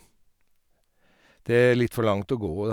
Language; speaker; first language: Norwegian; native; Norwegian